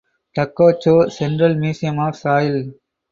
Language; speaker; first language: English; non-native, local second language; Tamil